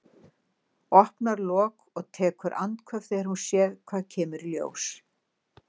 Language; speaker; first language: Icelandic; native; Icelandic